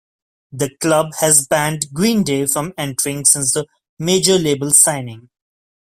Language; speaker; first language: English; non-native, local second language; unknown